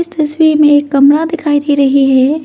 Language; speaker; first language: Hindi; non-native, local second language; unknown